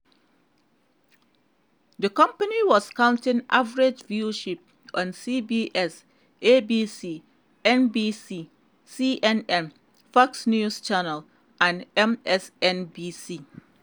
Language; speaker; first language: English; non-native, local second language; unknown